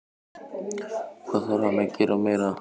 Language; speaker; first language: Icelandic; native; Icelandic